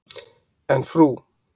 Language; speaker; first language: Icelandic; native; Icelandic